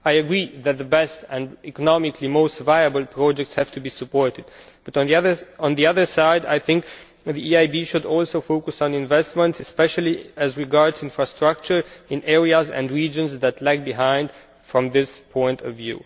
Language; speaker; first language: English; non-native, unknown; Romanian